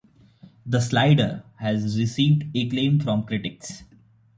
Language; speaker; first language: English; non-native, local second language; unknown